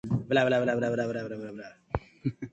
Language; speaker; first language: English; non-native, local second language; Nigerian Pidgin